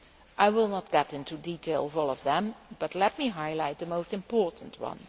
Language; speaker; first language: English; non-native, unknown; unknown